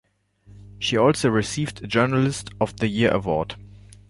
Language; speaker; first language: English; non-native, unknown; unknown